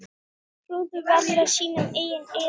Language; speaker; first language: Icelandic; native; Icelandic